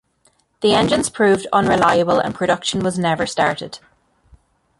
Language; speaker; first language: English; native; English